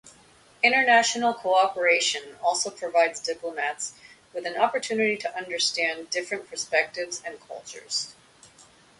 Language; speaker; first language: English; native; English